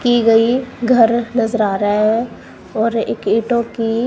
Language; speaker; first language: Hindi; non-native, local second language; Punjabi